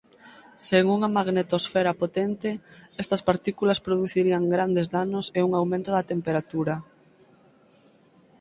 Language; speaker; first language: Galician; native; Galician